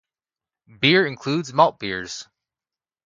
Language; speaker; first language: English; native; English